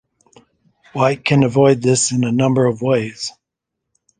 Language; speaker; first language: English; native; English